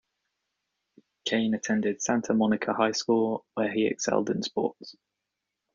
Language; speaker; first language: English; native; English